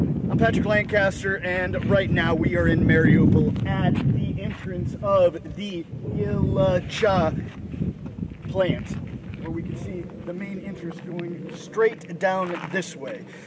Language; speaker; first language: English; native; English